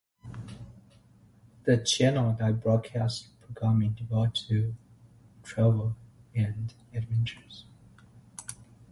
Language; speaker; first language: English; native; English